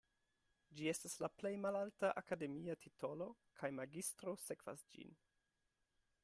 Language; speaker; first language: Esperanto; non-native, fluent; German